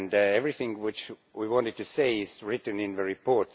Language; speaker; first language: English; non-native, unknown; Estonian